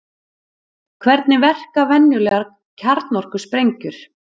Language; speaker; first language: Icelandic; native; Icelandic